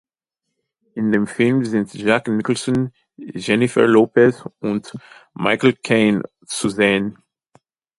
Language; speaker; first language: German; non-native, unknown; English